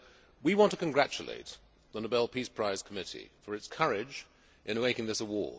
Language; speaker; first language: English; native; English